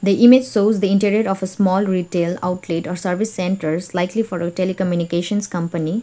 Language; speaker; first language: English; non-native, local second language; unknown